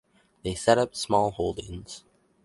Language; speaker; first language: English; native; English